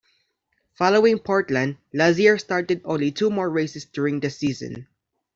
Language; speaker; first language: English; non-native, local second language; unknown